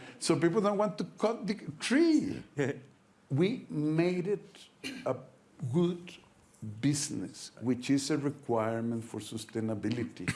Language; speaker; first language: English; non-native, fluent; Spanish